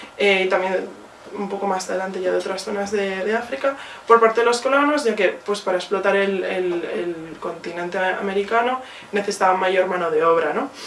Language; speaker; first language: Spanish; early bilingual, other home language; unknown